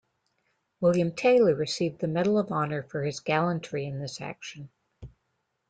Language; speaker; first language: English; native; English